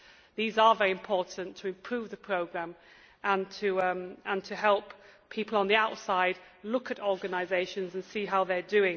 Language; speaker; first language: English; native; English